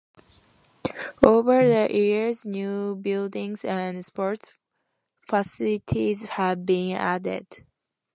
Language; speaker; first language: English; native; English